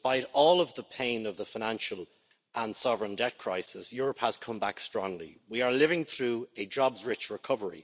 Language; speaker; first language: English; native; English